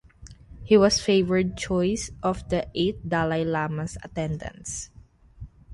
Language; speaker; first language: English; non-native, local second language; Filipino